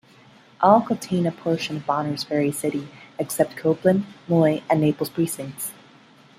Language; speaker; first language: English; non-native, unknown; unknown